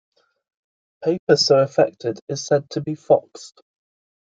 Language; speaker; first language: English; native; English